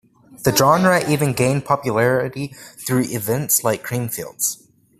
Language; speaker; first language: English; native; English